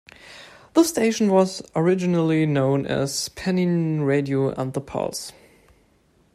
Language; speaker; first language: English; non-native, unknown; German